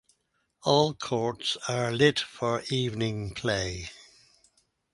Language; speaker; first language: English; native; English